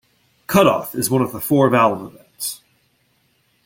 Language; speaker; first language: English; native; English